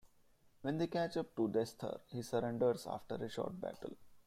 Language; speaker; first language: English; non-native, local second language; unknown